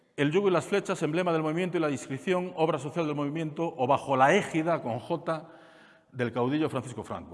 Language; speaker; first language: Spanish; non-native, local second language; Galician